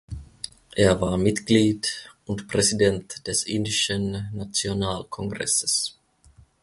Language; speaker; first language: German; non-native, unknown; Finnish